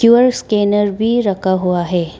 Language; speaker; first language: Hindi; non-native, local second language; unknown